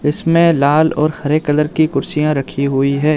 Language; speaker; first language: Hindi; non-native, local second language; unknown